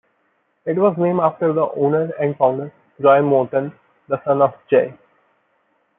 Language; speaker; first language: English; non-native, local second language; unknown